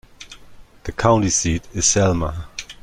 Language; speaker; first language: English; non-native, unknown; German